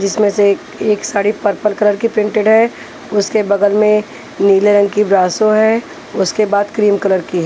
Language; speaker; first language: Hindi; non-native, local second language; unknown